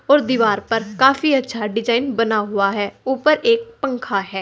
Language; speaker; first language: Hindi; native; Hindi